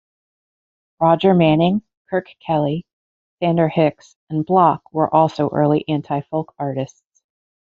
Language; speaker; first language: English; native; English